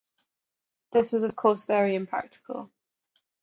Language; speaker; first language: English; native; English